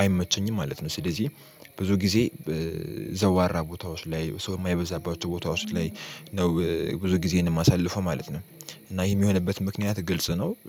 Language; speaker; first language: Amharic; native; Amharic